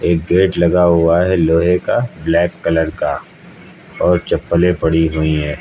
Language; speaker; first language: Hindi; native; Hindi